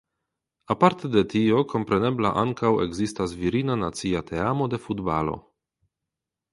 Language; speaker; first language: Esperanto; non-native, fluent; Polish